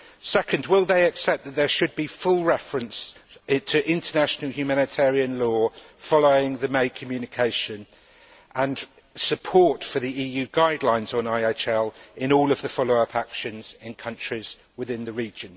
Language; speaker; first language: English; native; English